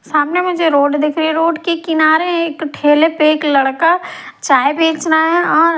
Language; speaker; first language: Hindi; non-native, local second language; Punjabi